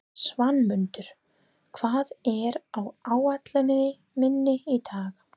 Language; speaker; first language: Icelandic; non-native, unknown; English